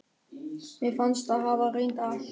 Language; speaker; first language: Icelandic; non-native, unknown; German